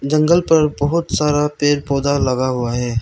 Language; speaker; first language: Hindi; non-native, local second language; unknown